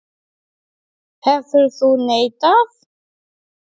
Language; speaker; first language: Icelandic; non-native, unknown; Polish